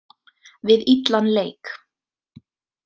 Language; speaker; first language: Icelandic; native; Icelandic